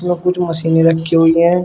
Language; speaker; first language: Hindi; native; Hindi